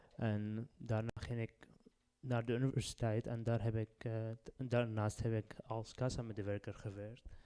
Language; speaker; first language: Dutch; non-native, fluent; Arabic